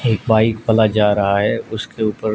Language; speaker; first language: Hindi; non-native, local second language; Gujarati